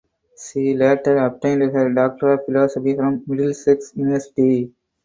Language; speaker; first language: English; non-native, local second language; Tamil